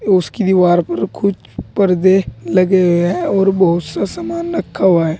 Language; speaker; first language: Hindi; native; Hindi